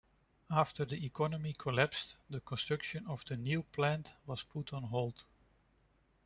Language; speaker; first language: English; non-native, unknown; Dutch